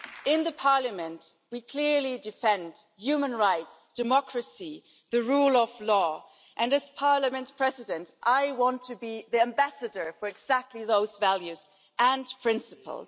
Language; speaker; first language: English; non-native, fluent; German